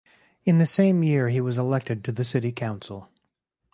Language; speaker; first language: English; native; English